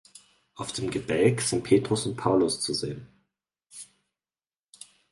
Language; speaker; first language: German; native; German